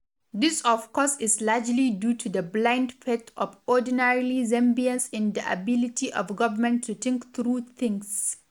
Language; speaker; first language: English; non-native, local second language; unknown